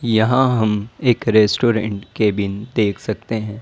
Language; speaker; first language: Hindi; native; Hindi